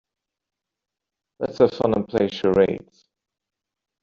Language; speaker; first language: English; non-native, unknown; German